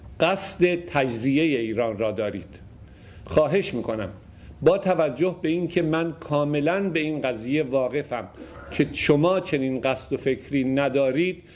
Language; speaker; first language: Persian; native; Persian